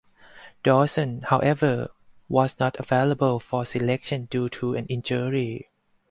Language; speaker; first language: English; non-native, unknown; Thai